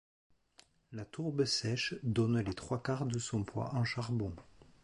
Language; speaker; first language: French; native; French